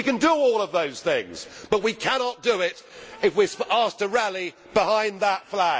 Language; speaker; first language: English; native; English